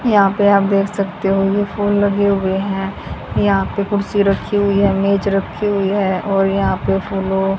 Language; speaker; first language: Hindi; native; Hindi